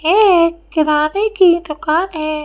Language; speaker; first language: Hindi; native; Hindi